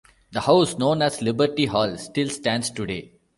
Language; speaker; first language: English; non-native, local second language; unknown